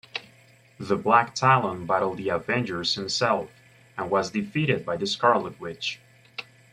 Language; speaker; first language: English; native; English